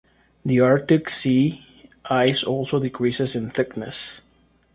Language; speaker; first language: English; non-native, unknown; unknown